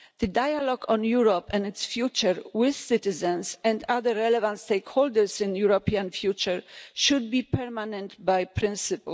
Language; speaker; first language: English; non-native, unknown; Polish